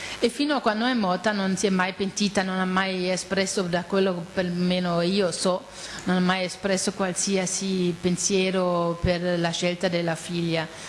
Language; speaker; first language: Italian; non-native, fluent; German